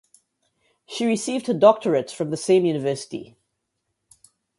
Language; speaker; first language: English; native; English